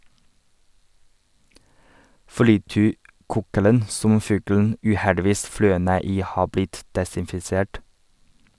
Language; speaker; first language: Norwegian; non-native, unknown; Chinese